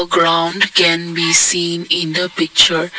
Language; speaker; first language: English; non-native, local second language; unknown